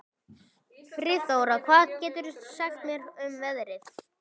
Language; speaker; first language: Icelandic; native; Icelandic